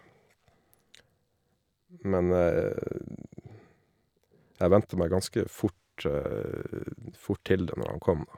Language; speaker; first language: Norwegian; native; Norwegian